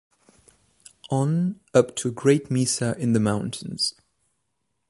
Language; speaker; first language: English; non-native, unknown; French